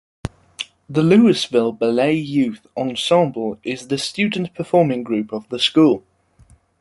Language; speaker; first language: English; non-native, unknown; German